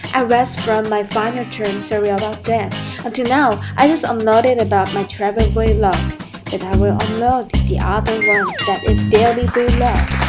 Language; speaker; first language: English; non-native, learner; Korean